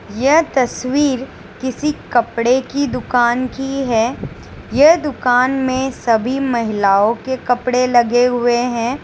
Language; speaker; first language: Hindi; non-native, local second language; Gujarati